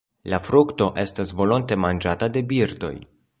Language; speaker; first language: Esperanto; non-native, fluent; Polish